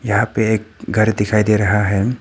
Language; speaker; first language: Hindi; non-native, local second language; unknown